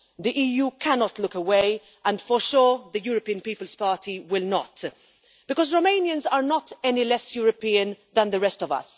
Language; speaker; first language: English; non-native, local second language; Maltese